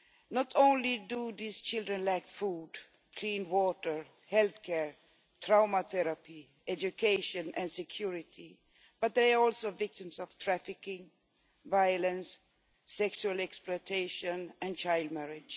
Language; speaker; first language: English; non-native, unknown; Swedish